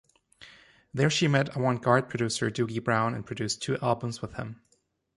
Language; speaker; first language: English; non-native, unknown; German